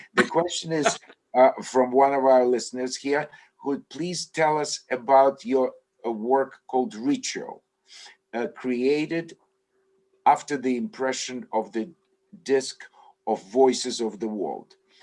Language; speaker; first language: English; non-native, fluent; Russian